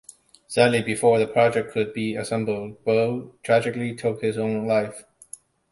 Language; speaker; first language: English; non-native, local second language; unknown